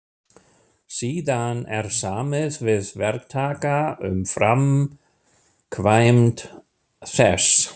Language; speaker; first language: Icelandic; non-native, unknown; German